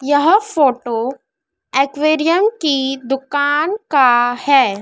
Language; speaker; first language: Hindi; native; Hindi